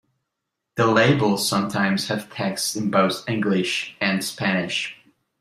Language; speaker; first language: English; non-native, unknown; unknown